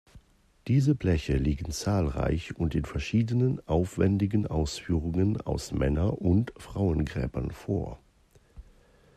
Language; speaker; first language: German; native; German